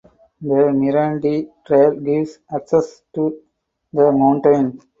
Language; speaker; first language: English; non-native, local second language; Tamil